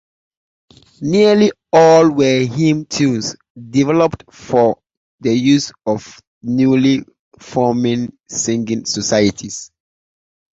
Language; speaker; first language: English; native; English